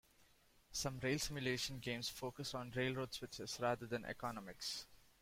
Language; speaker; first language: English; non-native, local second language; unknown